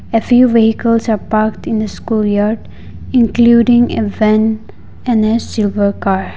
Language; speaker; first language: English; non-native, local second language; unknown